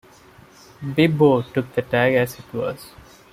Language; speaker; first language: English; non-native, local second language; Malayalam